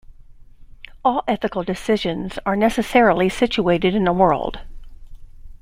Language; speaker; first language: English; native; English